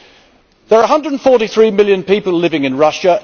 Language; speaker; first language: English; native; English